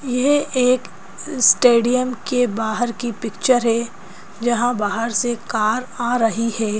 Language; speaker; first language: Hindi; native; Hindi